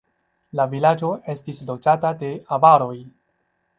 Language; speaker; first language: Esperanto; non-native, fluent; Chinese